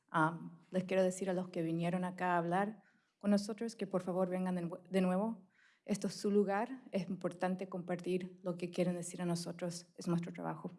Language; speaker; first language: Spanish; non-native, learner; English